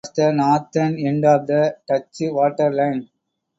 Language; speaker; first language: English; non-native, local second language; Tamil